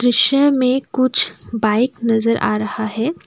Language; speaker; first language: Hindi; non-native, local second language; Assamese